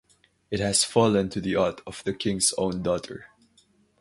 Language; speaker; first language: English; non-native, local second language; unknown